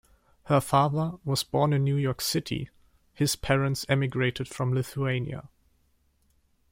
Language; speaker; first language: English; non-native, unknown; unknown